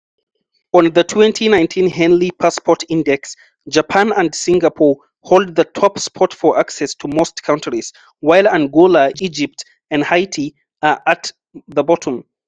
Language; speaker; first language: English; non-native, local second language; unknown